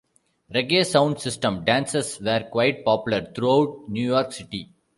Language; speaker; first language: English; non-native, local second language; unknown